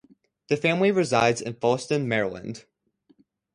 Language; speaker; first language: English; native; English